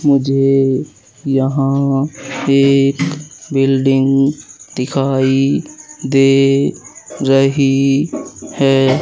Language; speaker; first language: Hindi; native; Hindi